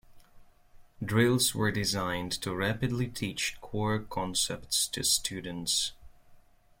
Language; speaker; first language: English; non-native, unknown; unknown